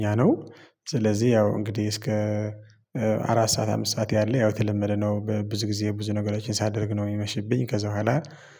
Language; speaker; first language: Amharic; non-native, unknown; Tigrinya